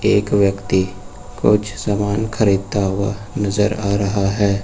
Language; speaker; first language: Hindi; native; Hindi